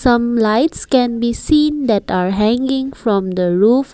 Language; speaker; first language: English; non-native, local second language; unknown